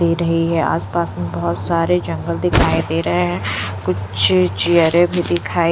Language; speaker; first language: Hindi; non-native, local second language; Punjabi